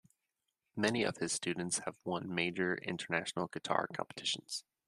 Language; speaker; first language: English; native; English